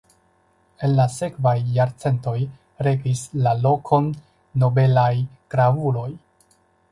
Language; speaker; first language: Esperanto; non-native, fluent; Chinese